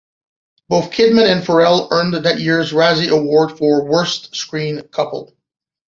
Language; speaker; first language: English; non-native, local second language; French